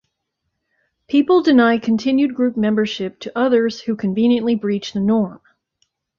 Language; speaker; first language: English; native; English